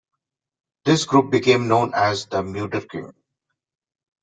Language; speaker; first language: English; non-native, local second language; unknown